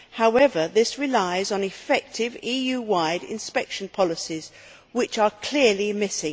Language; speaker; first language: English; native; English